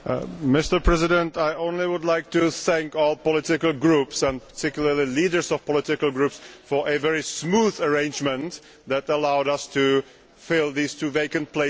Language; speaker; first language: English; non-native, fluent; Czech